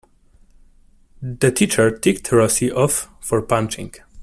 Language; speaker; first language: English; non-native, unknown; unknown